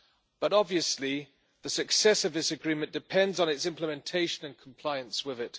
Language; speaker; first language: English; non-native, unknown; German